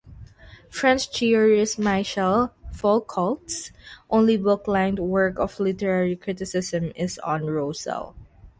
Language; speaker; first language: English; non-native, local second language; Filipino